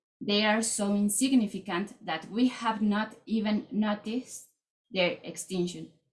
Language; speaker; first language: English; non-native, fluent; Spanish